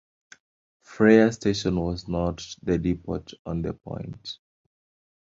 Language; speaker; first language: English; non-native, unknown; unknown